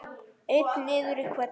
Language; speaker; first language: Icelandic; native; Icelandic